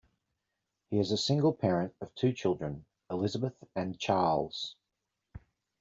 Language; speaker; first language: English; native; English